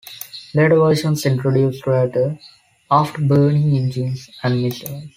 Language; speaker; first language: English; non-native, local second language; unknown